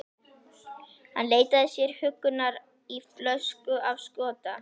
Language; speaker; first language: Icelandic; native; Icelandic